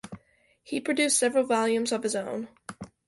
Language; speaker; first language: English; native; English